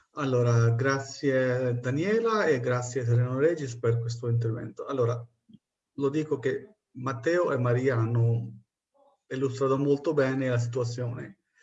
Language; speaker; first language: Italian; non-native, fluent; Punjabi